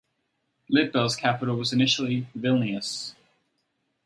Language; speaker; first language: English; native; English